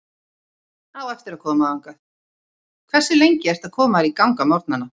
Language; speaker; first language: Icelandic; native; Icelandic